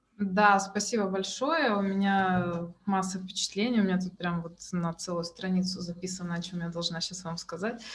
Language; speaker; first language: Russian; native; Russian